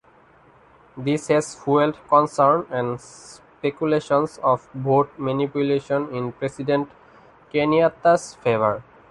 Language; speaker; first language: English; non-native, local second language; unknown